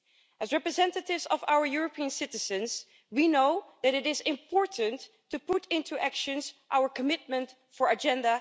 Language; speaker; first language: English; non-native, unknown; Dutch